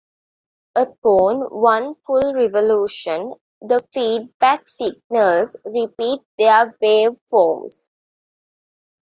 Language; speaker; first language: English; non-native, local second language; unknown